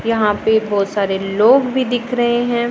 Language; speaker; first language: Hindi; non-native, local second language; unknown